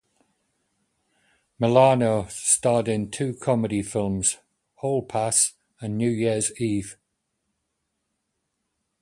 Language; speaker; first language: English; native; English